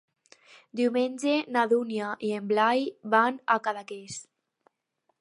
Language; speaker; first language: Catalan; non-native, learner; Spanish